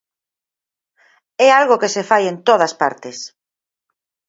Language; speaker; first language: Galician; native; Galician